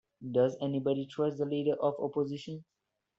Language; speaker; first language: English; non-native, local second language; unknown